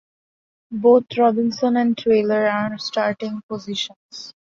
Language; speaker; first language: English; non-native, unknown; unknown